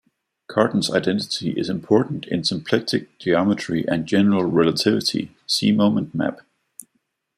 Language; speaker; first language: English; non-native, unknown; Danish